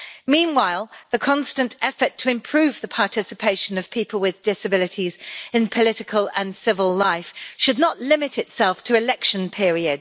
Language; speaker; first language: English; native; English